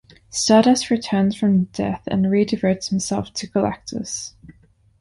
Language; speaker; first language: English; non-native, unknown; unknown